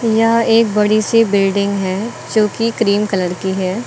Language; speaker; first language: Hindi; native; Hindi